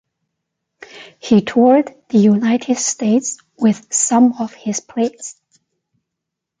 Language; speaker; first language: English; non-native, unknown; Chinese